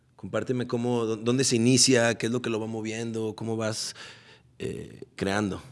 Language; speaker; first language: Spanish; native; Spanish